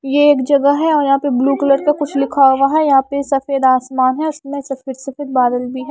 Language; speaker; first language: Hindi; non-native, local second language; Punjabi